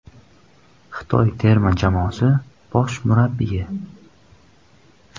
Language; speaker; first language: Uzbek; native; Uzbek